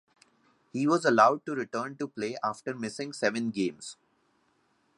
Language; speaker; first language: English; non-native, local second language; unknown